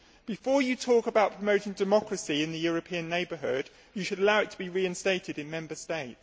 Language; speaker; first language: English; native; English